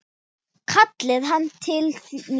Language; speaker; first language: Icelandic; non-native, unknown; Thai